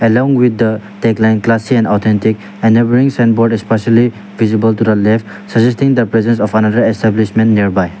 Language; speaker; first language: English; non-native, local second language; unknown